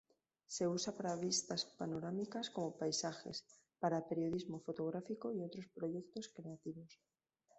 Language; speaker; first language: Spanish; native; Spanish